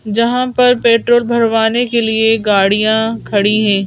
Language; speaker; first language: Hindi; native; Hindi